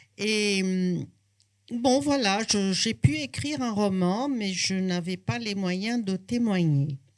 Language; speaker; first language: French; non-native, fluent; Portuguese